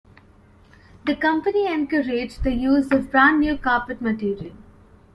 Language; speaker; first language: English; non-native, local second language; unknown